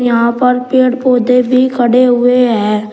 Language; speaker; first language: Hindi; native; Hindi